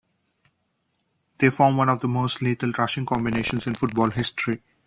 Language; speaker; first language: English; non-native, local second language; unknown